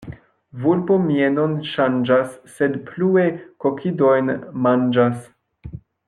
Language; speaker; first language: Esperanto; non-native, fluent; French